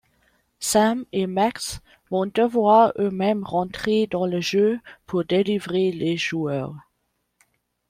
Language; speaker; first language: French; non-native, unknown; German